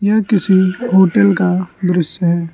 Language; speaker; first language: Hindi; non-native, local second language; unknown